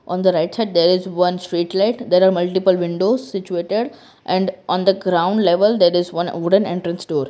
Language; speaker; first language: English; non-native, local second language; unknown